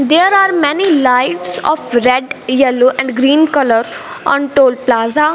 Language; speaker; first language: English; non-native, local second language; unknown